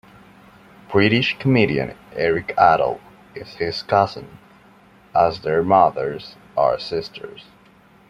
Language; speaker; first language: English; non-native, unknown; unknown